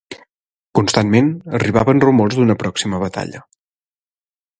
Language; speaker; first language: Catalan; native; Catalan